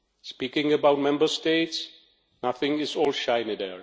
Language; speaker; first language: English; non-native, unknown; Czech